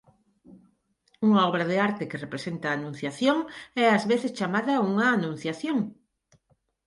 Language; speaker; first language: Galician; non-native, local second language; Spanish